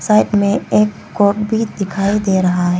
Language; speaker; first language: Hindi; non-native, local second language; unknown